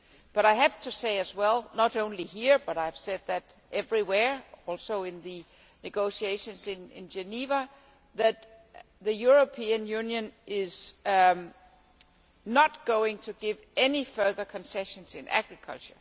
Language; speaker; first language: English; non-native, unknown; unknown